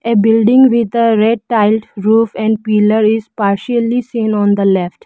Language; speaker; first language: English; non-native, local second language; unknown